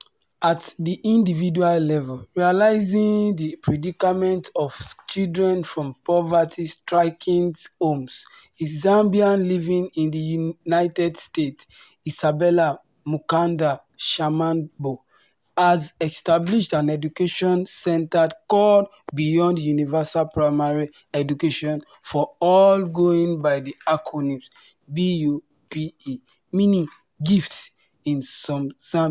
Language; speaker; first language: English; non-native, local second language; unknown